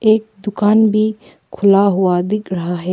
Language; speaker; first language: Hindi; non-native, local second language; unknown